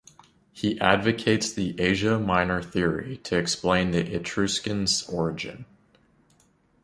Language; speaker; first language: English; native; English